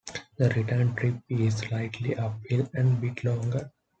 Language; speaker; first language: English; non-native, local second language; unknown